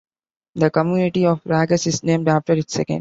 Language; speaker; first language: English; non-native, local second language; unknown